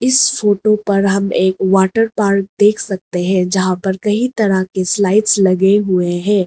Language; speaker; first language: Hindi; non-native, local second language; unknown